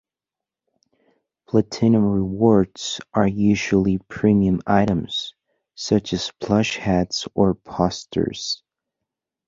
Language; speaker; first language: English; non-native, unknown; Spanish